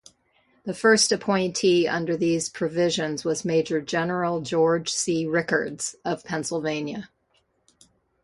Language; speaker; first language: English; native; English